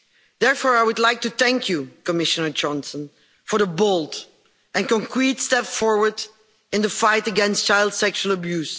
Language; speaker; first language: English; non-native, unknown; Dutch